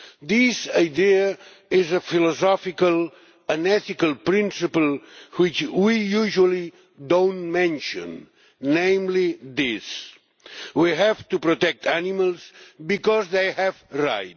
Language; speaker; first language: English; non-native, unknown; Catalan